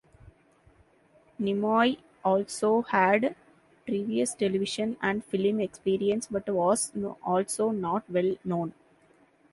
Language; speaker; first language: English; non-native, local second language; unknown